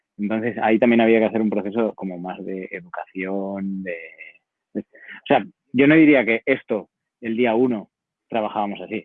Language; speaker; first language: Spanish; native; Spanish